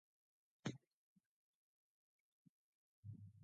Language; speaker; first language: English; non-native, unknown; Mongolian